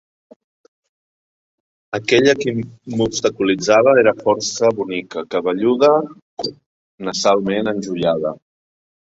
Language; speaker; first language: Catalan; native; Catalan